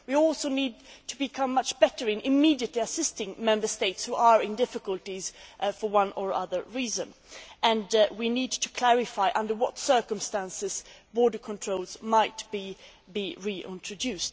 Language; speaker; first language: English; non-native, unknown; Swedish